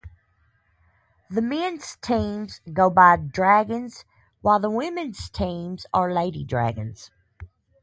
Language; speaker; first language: English; native; English